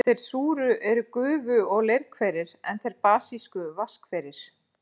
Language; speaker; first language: Icelandic; native; Icelandic